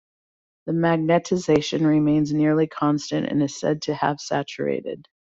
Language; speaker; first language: English; native; English